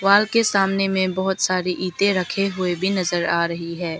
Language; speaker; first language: Hindi; early bilingual, other home language; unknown